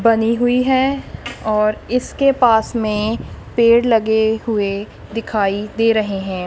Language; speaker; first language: Hindi; non-native, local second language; Punjabi